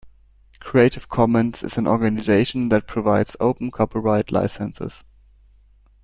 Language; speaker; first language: English; non-native, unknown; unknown